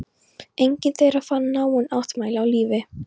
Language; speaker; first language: Icelandic; non-native, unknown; Polish